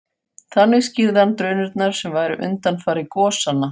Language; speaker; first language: Icelandic; non-native, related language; Faroese